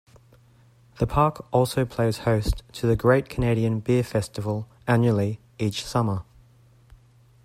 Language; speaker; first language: English; native; English